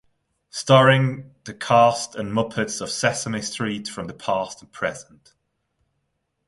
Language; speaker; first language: English; non-native, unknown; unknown